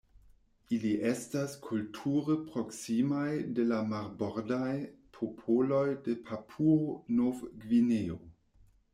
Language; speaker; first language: Esperanto; non-native, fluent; German